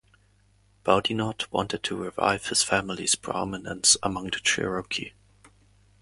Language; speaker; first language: English; native; English